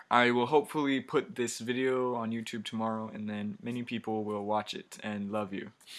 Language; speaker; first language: English; native; English